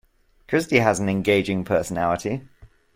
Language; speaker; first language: English; native; English